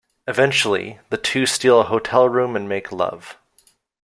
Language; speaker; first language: English; native; English